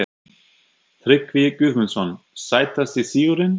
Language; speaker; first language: Icelandic; non-native, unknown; German